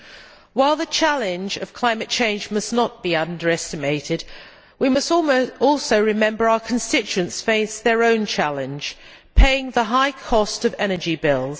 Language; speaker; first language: English; native; English